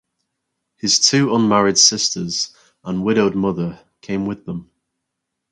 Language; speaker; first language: English; native; English